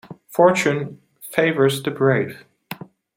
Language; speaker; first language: English; non-native, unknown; Dutch